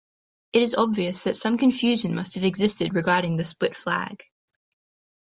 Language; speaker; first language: English; native; English